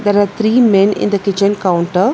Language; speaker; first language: English; non-native, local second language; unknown